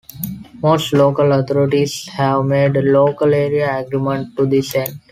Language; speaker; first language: English; non-native, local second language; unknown